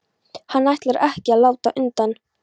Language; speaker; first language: Icelandic; non-native, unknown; Polish